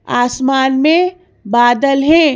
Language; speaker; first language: Hindi; native; Hindi